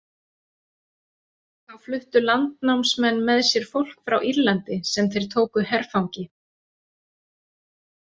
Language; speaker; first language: Icelandic; native; Icelandic